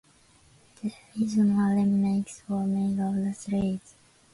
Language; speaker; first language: English; non-native, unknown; Japanese